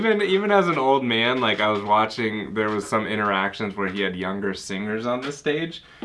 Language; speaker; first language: English; native; English